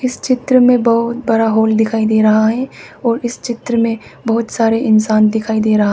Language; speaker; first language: Hindi; early bilingual, other home language; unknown